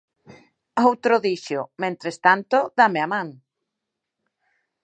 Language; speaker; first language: Galician; native; Galician